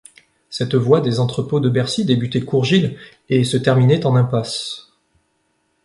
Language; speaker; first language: French; native; French